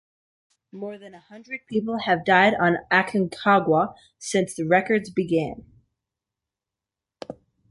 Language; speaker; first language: English; native; English